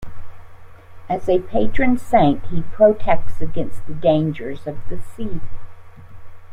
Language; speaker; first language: English; native; English